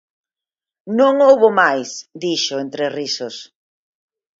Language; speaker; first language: Galician; native; Galician